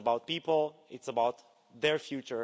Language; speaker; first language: English; non-native, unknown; Romanian